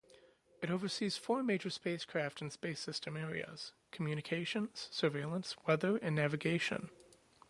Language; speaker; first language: English; native; English